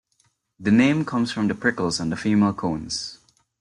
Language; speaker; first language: English; non-native, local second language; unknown